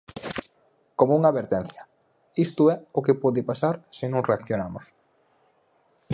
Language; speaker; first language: Galician; native; Galician